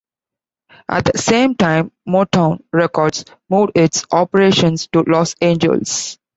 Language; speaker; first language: English; non-native, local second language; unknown